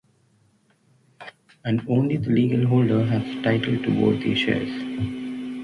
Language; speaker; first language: English; non-native, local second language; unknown